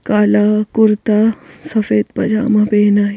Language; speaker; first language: Hindi; native; Hindi